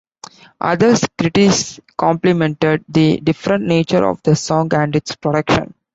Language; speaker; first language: English; non-native, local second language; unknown